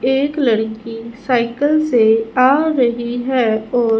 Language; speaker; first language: Hindi; non-native, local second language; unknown